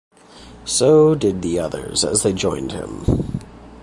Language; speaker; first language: English; native; English